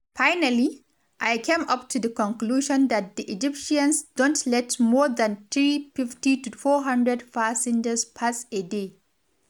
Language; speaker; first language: English; non-native, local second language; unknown